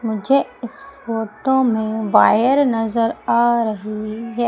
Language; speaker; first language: Hindi; native; Hindi